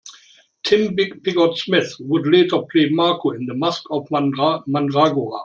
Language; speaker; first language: English; non-native, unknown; German